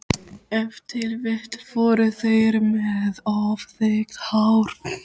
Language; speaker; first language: Icelandic; native; Icelandic